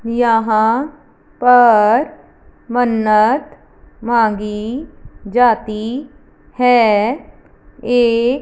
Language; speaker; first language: Hindi; non-native, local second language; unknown